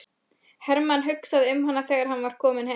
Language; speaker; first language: Icelandic; non-native, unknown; Polish